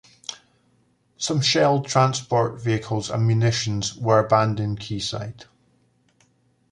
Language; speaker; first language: English; native; English